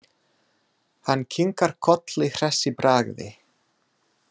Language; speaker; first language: Icelandic; non-native, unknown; English